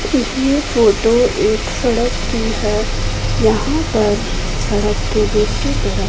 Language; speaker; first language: Hindi; non-native, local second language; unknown